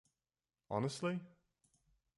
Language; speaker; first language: English; native; English